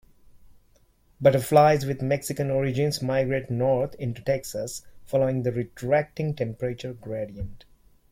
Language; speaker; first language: English; non-native, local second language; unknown